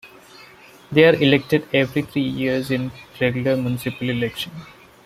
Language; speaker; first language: English; non-native, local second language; Malayalam